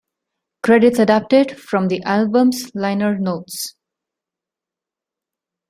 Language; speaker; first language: English; non-native, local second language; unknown